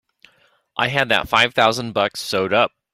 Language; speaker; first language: English; native; English